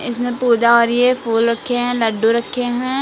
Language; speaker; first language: Hindi; native; Hindi